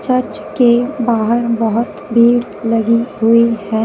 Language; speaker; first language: Hindi; non-native, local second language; Punjabi